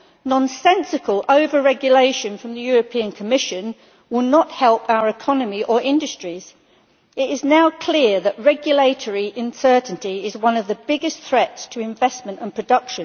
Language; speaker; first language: English; native; English